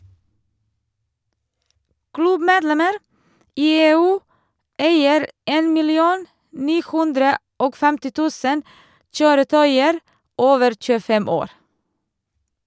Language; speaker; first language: Norwegian; non-native, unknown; Serbian